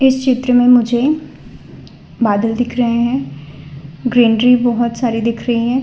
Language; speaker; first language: Hindi; non-native, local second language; Gujarati